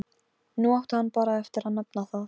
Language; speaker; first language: Icelandic; non-native, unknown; Polish